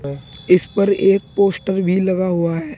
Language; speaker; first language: Hindi; native; Hindi